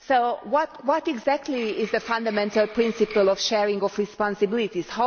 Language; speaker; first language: English; non-native, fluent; Hungarian